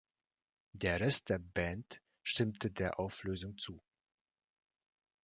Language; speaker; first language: German; non-native, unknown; Russian